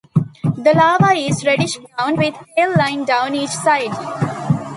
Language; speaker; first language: English; non-native, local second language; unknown